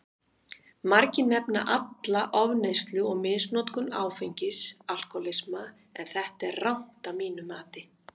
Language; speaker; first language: Icelandic; native; Icelandic